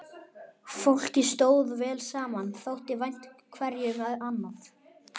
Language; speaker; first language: Icelandic; native; Icelandic